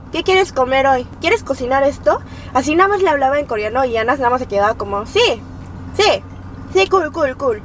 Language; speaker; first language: Spanish; early bilingual, other home language; Korean